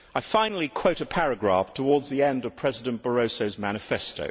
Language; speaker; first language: English; native; English